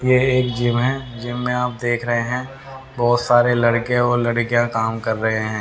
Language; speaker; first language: Hindi; native; Hindi